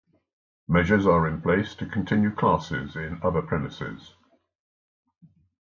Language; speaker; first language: English; native; English